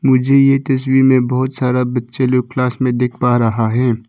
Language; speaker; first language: Hindi; non-native, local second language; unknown